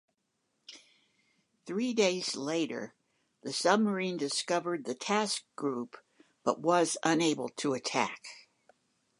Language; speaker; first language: English; native; English